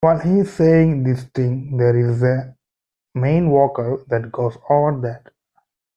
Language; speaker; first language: English; non-native, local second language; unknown